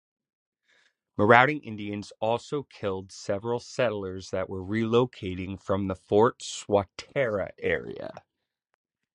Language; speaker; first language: English; native; English